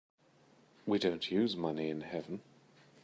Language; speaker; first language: English; native; English